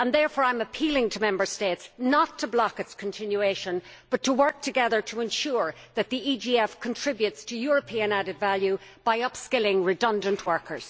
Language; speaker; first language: English; native; English